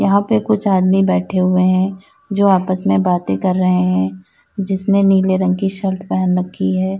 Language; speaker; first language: Hindi; native; Hindi